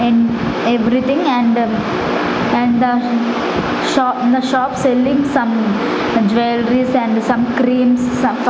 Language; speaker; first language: English; non-native, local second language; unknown